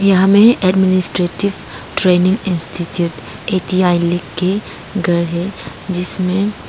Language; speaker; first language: Hindi; non-native, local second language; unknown